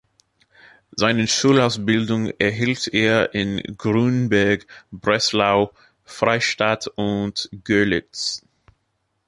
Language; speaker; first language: German; non-native, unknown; English